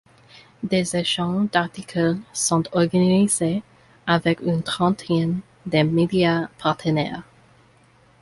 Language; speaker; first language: French; non-native, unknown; English